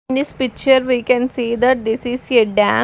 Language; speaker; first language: English; non-native, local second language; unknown